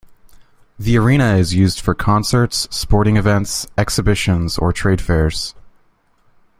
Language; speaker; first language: English; native; English